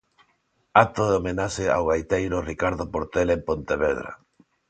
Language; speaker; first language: Galician; non-native, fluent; Spanish